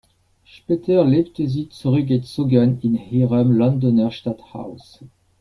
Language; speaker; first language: German; non-native, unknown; French